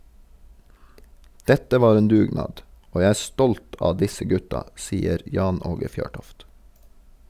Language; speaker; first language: Norwegian; native; Norwegian